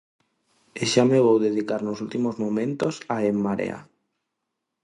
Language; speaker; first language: Galician; non-native, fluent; Spanish